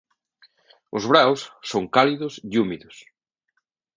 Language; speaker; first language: Galician; native; Galician